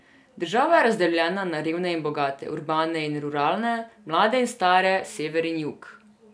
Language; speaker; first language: Slovenian; non-native, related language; Serbian